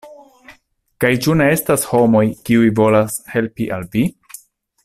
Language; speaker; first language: Esperanto; non-native, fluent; Italian